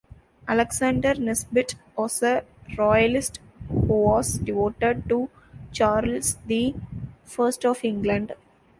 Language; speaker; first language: English; non-native, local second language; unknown